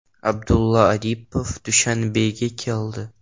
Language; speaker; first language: Uzbek; non-native, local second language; Russian